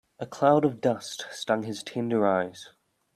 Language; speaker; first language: English; native; English